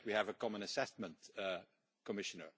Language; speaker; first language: English; non-native, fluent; Dutch